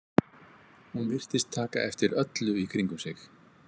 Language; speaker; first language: Icelandic; native; Icelandic